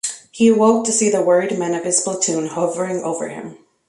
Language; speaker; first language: English; native; English